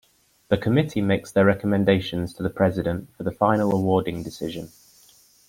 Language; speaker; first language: English; native; English